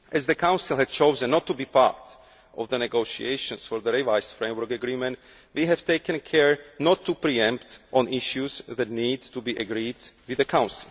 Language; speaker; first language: English; non-native, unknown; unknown